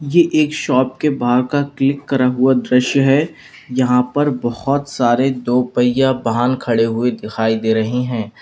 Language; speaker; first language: Hindi; native; Hindi